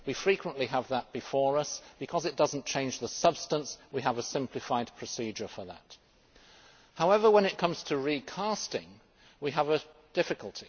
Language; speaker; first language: English; native; English